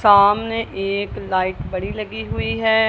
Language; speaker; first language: Hindi; non-native, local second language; Punjabi